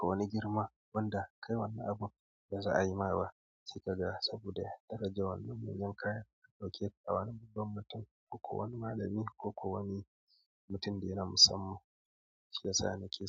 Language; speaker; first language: Hausa; native; Hausa